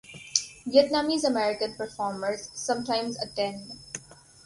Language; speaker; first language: English; non-native, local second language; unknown